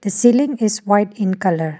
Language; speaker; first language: English; non-native, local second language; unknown